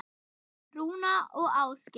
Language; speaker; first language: Icelandic; non-native, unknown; German